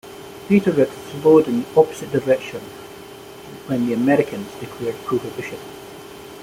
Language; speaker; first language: English; native; English